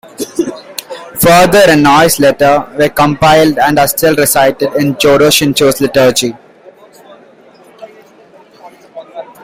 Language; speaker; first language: English; non-native, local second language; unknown